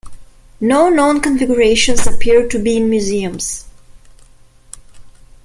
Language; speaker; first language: English; non-native, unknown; German